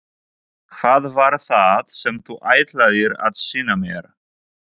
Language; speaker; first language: Icelandic; non-native, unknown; Polish